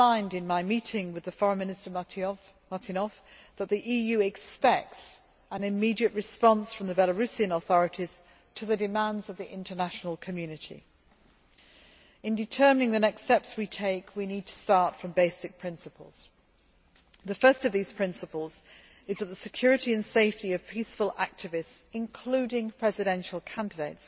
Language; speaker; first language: English; native; English